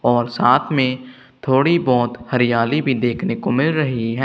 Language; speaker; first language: Hindi; non-native, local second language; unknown